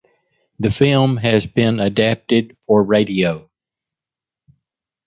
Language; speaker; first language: English; native; English